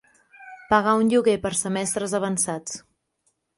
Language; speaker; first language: Catalan; native; Catalan